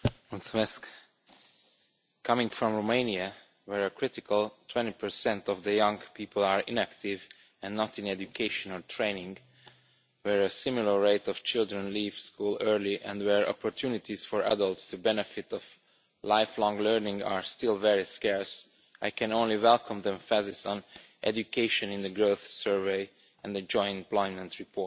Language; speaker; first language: English; non-native, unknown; Romanian